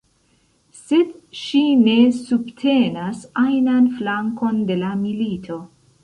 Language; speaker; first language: Esperanto; non-native, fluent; Central Kurdish